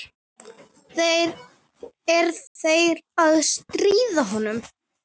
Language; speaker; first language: Icelandic; native; Icelandic